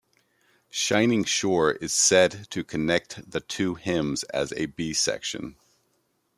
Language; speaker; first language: English; native; English